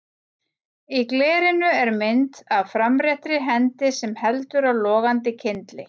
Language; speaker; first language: Icelandic; native; Icelandic